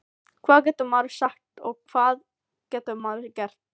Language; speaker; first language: Icelandic; non-native, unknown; Filipino